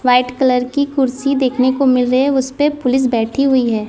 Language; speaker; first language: Hindi; non-native, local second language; Gujarati